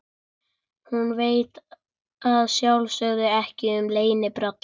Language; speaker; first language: Icelandic; native; Icelandic